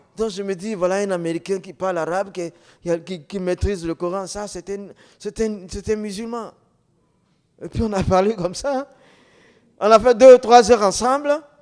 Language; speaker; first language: French; non-native, local second language; Dyula